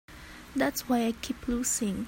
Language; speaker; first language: English; non-native, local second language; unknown